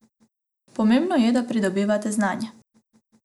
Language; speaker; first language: Slovenian; non-native, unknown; Macedonian